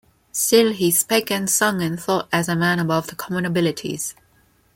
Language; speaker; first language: English; non-native, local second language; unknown